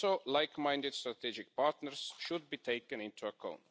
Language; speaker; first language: English; non-native, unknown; Estonian